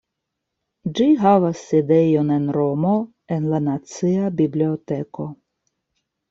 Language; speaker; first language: Esperanto; non-native, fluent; Russian